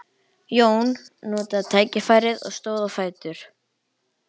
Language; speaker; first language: Icelandic; native; Icelandic